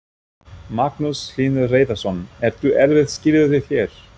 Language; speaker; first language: Icelandic; non-native, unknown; German